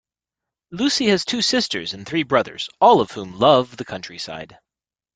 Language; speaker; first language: English; native; English